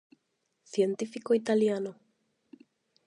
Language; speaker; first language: Galician; non-native, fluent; Spanish